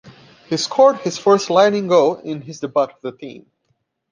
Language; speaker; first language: English; non-native, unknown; Portuguese